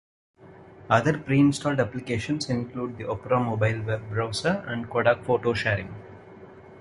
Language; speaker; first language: English; non-native, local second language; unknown